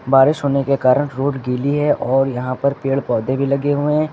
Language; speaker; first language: Hindi; native; Hindi